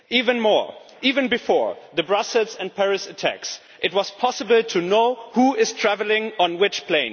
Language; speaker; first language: English; non-native, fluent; German